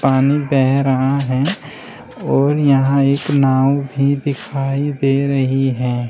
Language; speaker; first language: Hindi; native; Hindi